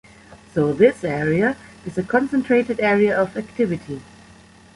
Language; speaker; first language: English; non-native, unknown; German